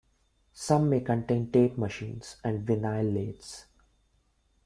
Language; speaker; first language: English; non-native, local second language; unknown